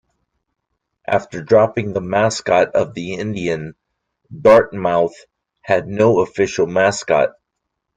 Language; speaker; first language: English; native; English